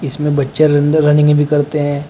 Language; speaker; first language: Hindi; native; Hindi